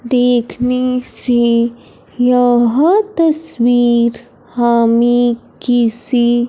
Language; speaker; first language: Hindi; non-native, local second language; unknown